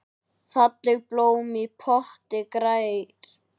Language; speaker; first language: Icelandic; native; Icelandic